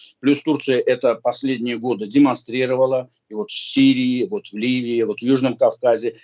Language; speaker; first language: Russian; non-native, local second language; Azerbaijani